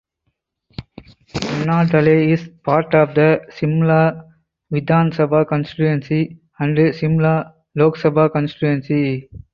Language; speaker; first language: English; non-native, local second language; Tamil